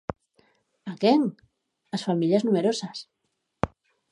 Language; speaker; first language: Galician; native; Galician